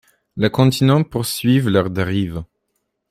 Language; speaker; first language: French; non-native, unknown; Polish